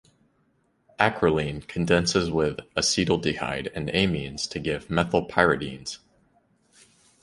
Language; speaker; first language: English; native; English